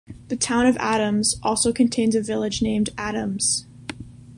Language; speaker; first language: English; native; English